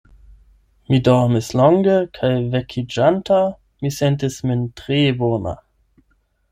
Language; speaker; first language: Esperanto; non-native, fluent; German